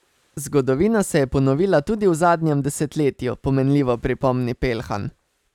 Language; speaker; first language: Slovenian; native; Slovenian